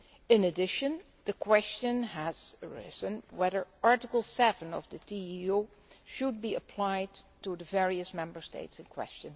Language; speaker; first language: English; non-native, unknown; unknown